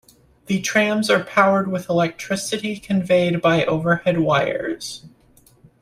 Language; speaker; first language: English; native; English